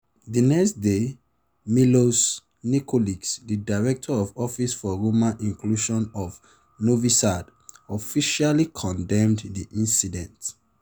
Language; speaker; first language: English; non-native, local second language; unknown